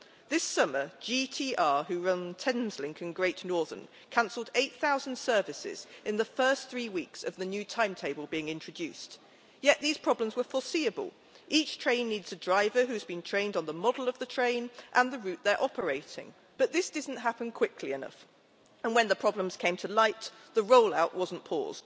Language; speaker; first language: English; native; English